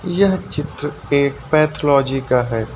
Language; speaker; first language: Hindi; native; Hindi